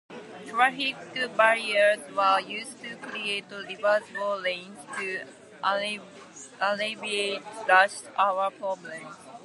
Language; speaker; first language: English; non-native, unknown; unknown